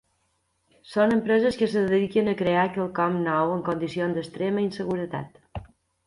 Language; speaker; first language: Catalan; native; Catalan